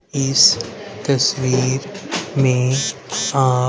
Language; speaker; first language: Hindi; native; Hindi